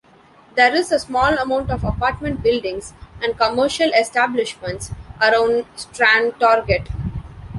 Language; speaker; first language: English; non-native, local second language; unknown